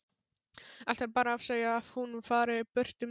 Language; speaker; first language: Icelandic; non-native, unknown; Polish